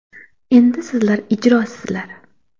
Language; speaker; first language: Uzbek; non-native, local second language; Kara-Kalpak